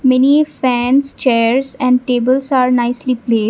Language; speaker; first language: English; non-native, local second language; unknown